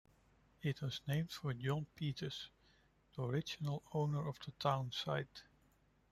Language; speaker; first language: English; non-native, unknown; Dutch